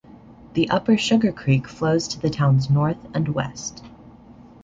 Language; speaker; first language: English; native; English